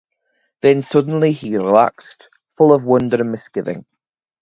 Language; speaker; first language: English; native; English